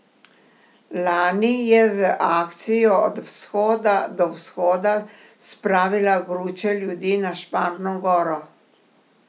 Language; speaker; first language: Slovenian; native; Slovenian